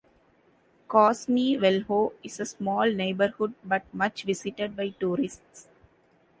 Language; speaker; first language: English; non-native, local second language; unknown